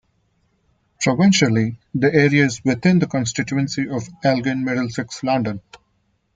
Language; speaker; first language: English; non-native, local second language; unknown